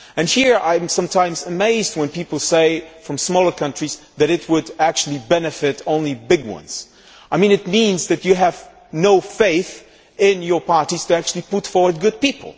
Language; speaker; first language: English; non-native, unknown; Polish